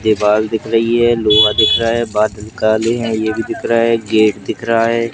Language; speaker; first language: Hindi; native; Hindi